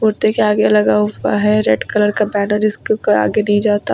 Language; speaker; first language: Hindi; native; Hindi